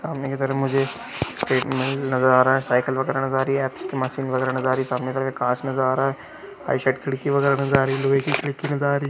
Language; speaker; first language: Hindi; non-native, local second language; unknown